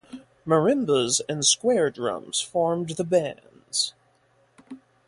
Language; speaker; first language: English; native; English